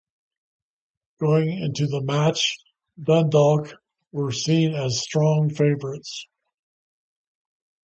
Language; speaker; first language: English; native; English